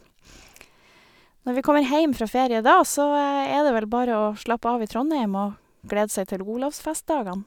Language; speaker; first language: Norwegian; native; Norwegian